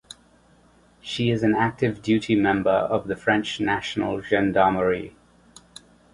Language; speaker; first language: English; native; English